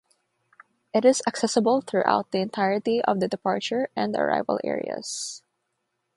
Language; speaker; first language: English; non-native, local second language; Filipino